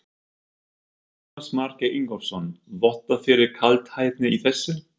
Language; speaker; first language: Icelandic; non-native, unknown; German